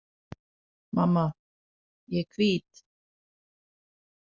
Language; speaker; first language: Icelandic; non-native, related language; Danish